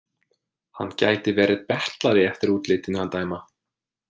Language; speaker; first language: Icelandic; non-native, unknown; English